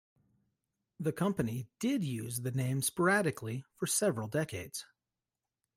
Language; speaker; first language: English; native; English